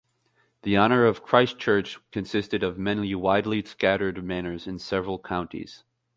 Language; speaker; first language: English; native; English